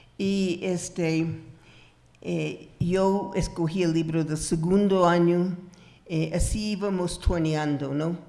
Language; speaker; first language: Spanish; non-native, fluent; English